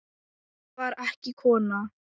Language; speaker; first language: Icelandic; non-native, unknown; Thai